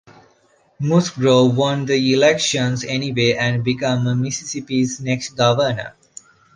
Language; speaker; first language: English; non-native, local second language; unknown